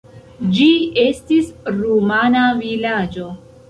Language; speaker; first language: Esperanto; non-native, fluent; Central Kurdish